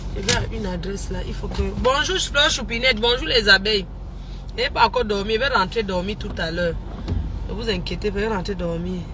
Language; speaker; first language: French; non-native, local second language; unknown